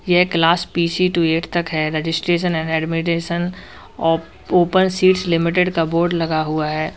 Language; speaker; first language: Hindi; native; Hindi